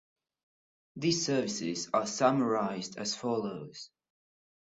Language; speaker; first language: English; non-native, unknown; Catalan